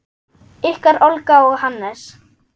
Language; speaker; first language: Icelandic; non-native, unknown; German